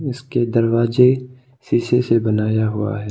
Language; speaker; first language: Hindi; non-native, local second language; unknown